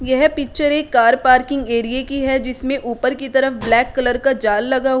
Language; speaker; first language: Hindi; native; Hindi